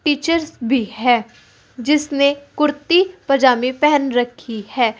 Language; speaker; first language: Hindi; native; Hindi